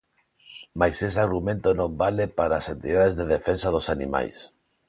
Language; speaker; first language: Galician; non-native, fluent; Spanish